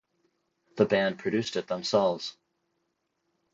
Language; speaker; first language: English; native; English